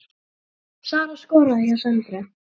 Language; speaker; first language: Icelandic; native; Icelandic